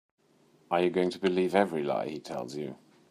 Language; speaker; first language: English; native; English